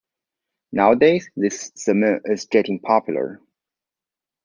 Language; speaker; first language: English; non-native, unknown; Chinese